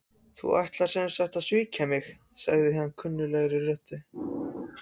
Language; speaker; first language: Icelandic; non-native, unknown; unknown